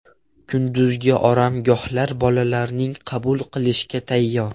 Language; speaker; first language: Uzbek; non-native, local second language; Russian